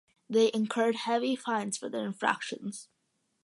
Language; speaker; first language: English; early bilingual, other home language; Malayalam